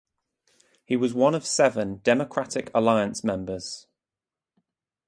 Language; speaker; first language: English; native; English